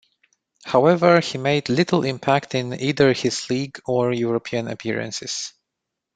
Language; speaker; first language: English; non-native, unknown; Romanian